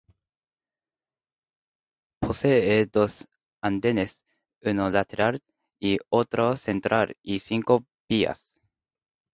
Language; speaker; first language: Spanish; non-native, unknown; Japanese